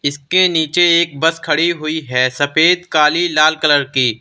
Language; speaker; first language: Hindi; native; Hindi